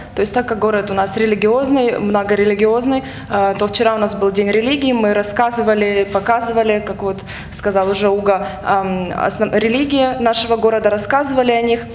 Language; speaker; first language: Russian; native; Russian